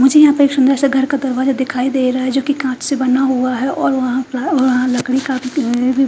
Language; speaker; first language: Hindi; non-native, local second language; Punjabi